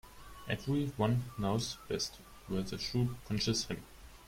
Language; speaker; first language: English; non-native, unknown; German